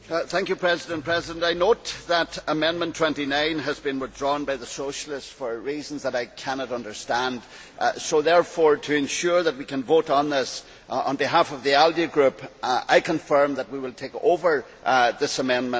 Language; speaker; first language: English; native; English